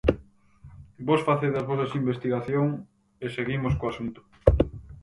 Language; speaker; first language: Galician; native; Galician